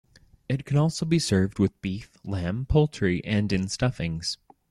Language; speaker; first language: English; native; English